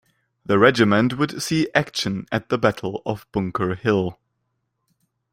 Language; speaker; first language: English; non-native, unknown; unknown